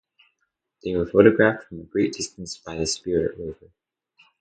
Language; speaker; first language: English; native; English